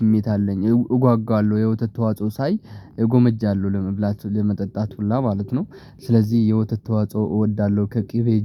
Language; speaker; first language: Amharic; non-native, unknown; Tigrinya